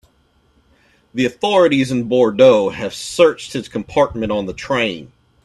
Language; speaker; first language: English; native; English